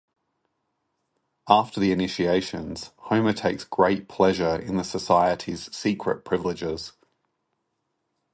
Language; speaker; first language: English; native; English